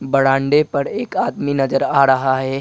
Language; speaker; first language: Hindi; non-native, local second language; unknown